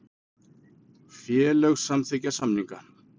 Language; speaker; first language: Icelandic; native; Icelandic